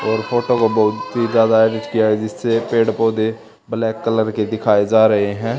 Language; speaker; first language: Hindi; native; Hindi